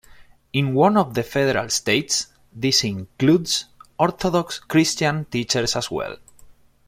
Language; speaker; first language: English; non-native, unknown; Spanish